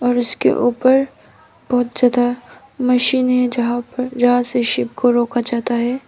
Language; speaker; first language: Hindi; non-native, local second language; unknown